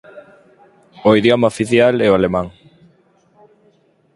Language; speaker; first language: Galician; native; Galician